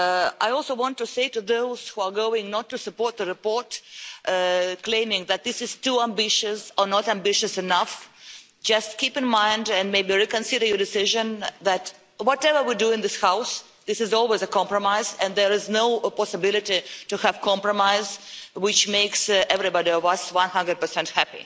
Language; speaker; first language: English; non-native, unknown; Russian